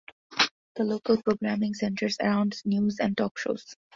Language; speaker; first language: English; non-native, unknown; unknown